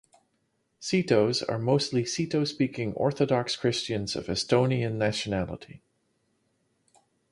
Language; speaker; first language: English; non-native, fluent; Dutch